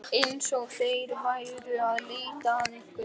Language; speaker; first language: Icelandic; native; Icelandic